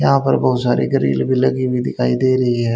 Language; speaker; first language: Hindi; native; Hindi